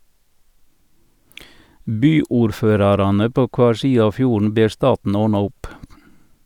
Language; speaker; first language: Norwegian; native; Norwegian